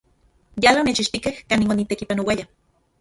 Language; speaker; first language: Central Puebla Nahuatl; non-native, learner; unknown